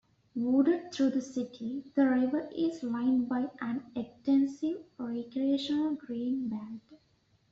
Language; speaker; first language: English; native; English